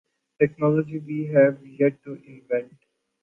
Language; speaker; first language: English; non-native, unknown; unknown